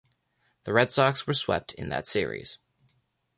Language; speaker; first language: English; native; English